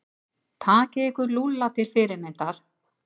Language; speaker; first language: Icelandic; native; Icelandic